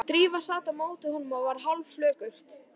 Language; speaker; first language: Icelandic; native; Icelandic